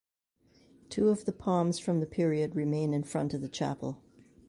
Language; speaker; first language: English; native; English